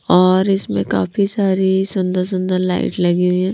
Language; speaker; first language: Hindi; non-native, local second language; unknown